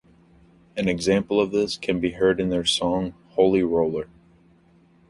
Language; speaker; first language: English; native; English